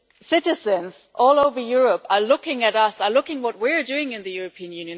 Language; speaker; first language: English; non-native, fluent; German